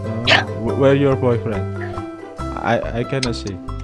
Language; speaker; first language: English; non-native, learner; Indonesian